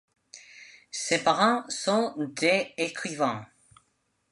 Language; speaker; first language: French; non-native, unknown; Spanish